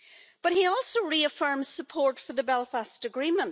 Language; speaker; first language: English; native; English